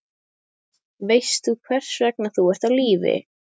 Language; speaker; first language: Icelandic; native; Icelandic